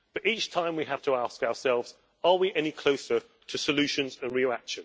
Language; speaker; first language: English; native; English